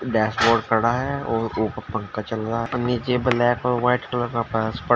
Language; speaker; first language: Hindi; native; Hindi